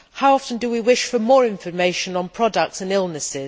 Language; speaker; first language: English; native; English